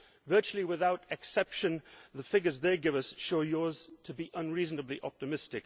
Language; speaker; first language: English; native; English